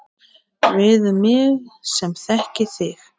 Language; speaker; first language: Icelandic; native; Icelandic